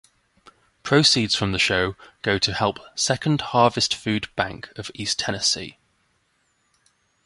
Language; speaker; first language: English; native; English